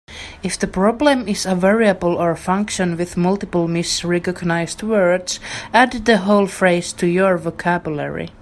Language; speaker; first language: English; native; English